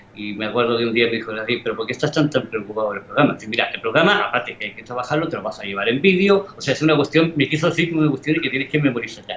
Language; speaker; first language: Spanish; native; Spanish